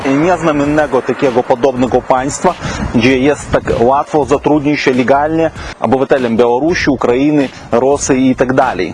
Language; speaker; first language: Polish; non-native, related language; Russian